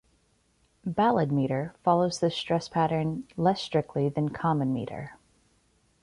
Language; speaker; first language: English; native; English